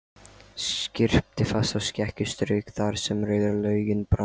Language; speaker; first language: Icelandic; non-native, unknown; Lithuanian